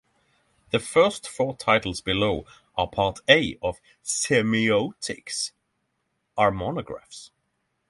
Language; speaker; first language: English; non-native, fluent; Norwegian